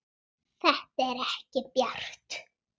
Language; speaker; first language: Icelandic; native; Icelandic